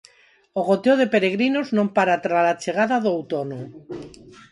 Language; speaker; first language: Galician; non-native, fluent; Spanish